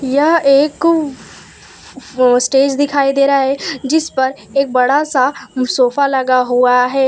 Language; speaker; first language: Hindi; non-native, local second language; Gujarati